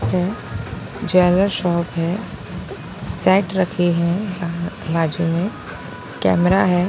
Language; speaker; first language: Hindi; non-native, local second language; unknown